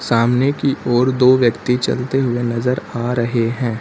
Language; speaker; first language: Hindi; native; Hindi